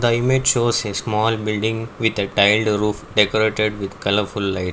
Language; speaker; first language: English; non-native, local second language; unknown